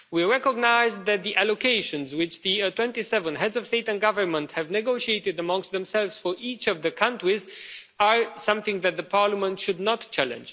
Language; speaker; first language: English; non-native, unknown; Romanian